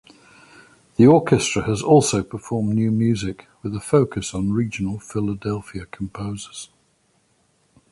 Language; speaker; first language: English; native; English